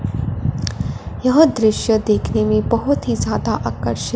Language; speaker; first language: Hindi; non-native, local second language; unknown